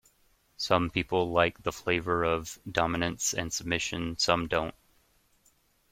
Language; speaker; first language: English; native; English